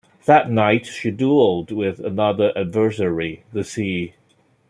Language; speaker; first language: English; non-native, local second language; Cantonese